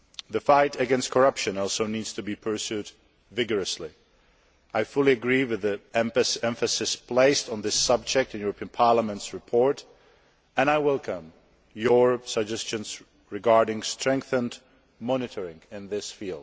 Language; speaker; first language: English; non-native, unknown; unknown